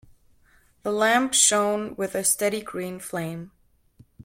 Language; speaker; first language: English; non-native, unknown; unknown